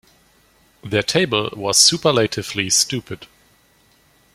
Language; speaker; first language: English; non-native, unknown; German